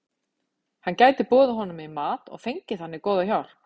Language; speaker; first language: Icelandic; native; Icelandic